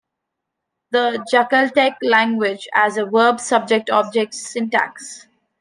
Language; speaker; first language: English; non-native, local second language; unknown